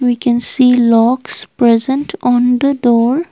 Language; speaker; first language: English; non-native, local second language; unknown